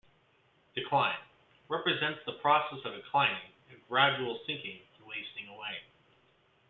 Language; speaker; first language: English; native; English